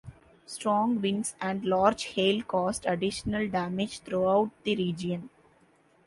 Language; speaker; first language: English; non-native, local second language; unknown